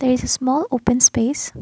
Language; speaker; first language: English; non-native, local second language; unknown